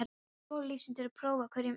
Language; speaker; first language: Icelandic; non-native, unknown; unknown